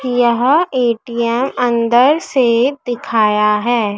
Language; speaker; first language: Hindi; native; Hindi